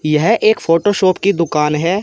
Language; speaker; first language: Hindi; native; Hindi